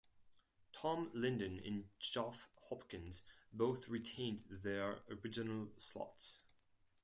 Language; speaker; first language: English; non-native, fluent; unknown